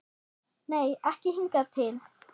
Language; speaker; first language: Icelandic; non-native, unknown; German